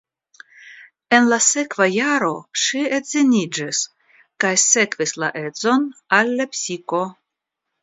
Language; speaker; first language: Esperanto; non-native, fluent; Russian